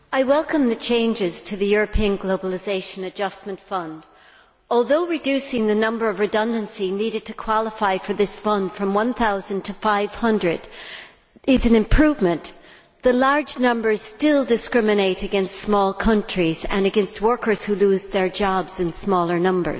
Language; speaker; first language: English; native; English